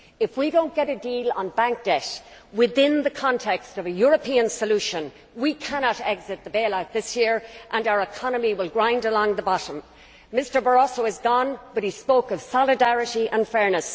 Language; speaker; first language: English; native; English